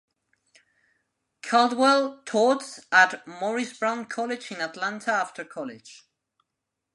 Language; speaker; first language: English; non-native, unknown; Spanish